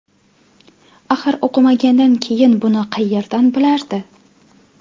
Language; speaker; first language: Uzbek; native; Uzbek